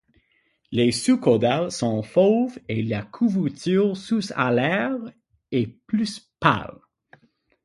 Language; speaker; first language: French; non-native, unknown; English